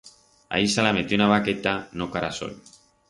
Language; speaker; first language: Aragonese; non-native, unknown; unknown